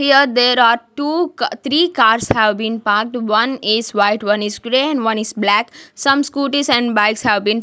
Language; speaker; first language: English; non-native, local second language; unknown